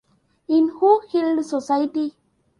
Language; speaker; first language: English; non-native, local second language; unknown